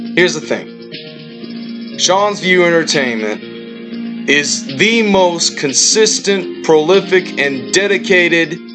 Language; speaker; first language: English; native; English